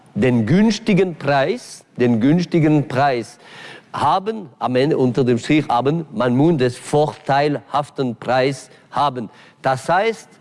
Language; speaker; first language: German; non-native, local second language; French